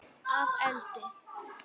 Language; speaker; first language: Icelandic; native; Icelandic